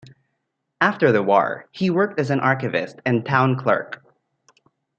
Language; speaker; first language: English; non-native, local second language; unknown